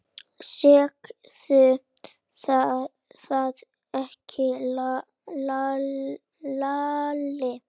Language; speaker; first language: Icelandic; native; Icelandic